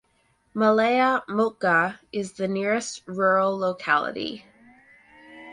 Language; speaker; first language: English; native; English